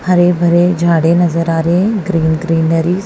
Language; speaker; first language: Hindi; non-native, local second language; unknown